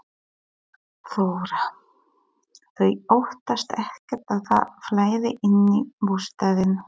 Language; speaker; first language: Icelandic; non-native, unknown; Polish